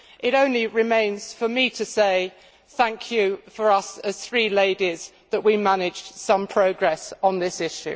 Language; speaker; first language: English; native; English